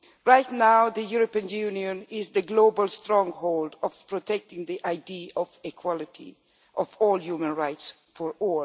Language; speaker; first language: English; non-native, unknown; Swedish